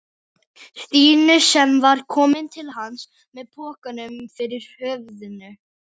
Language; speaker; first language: Icelandic; non-native, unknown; Filipino